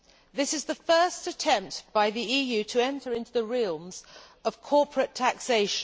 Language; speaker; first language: English; native; English